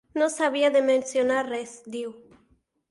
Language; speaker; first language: Catalan; non-native, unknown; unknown